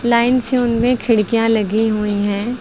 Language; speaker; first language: Hindi; native; Hindi